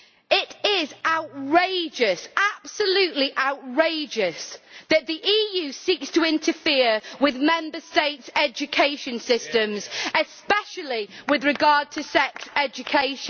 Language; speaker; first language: English; native; English